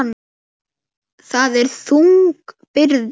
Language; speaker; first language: Icelandic; native; Icelandic